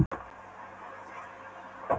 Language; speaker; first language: Icelandic; non-native, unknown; Polish